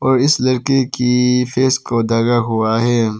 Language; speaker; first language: Hindi; early bilingual, other home language; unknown